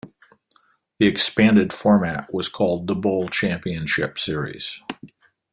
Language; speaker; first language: English; native; English